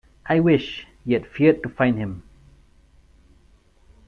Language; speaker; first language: English; non-native, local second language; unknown